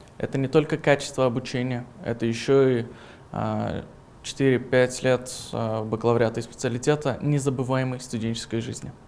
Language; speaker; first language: Russian; non-native, local second language; Uzbek